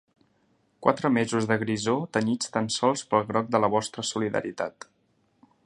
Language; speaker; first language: Catalan; native; Catalan